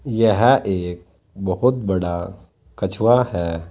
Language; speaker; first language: Hindi; native; Hindi